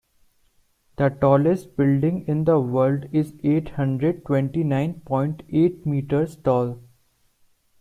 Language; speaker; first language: English; non-native, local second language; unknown